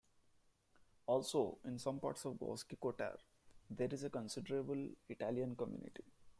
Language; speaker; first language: English; non-native, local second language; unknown